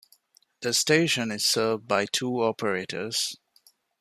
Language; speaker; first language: English; non-native, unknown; Divehi